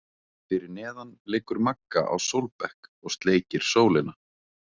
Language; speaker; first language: Icelandic; native; Icelandic